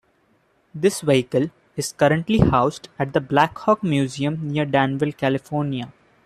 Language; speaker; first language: English; non-native, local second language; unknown